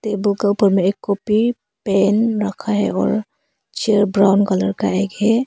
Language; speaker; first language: Hindi; early bilingual, other home language; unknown